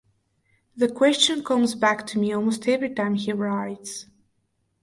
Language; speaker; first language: English; non-native, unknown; Bulgarian